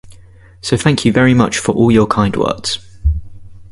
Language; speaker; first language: English; native; English